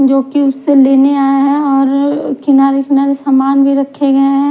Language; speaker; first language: Hindi; native; Hindi